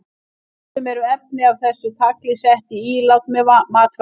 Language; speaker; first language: Icelandic; native; Icelandic